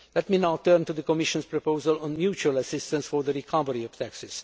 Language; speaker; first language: English; non-native, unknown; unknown